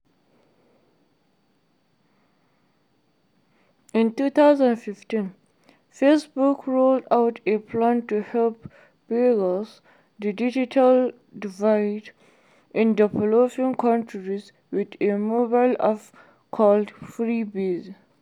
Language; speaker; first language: English; non-native, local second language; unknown